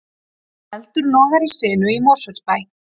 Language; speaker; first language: Icelandic; native; Icelandic